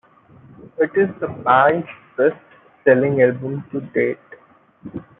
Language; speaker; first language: English; non-native, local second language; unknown